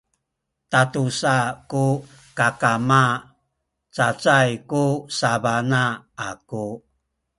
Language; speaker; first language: Sakizaya; native; Sakizaya